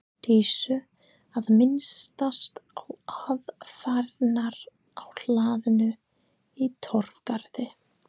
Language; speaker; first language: Icelandic; non-native, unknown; English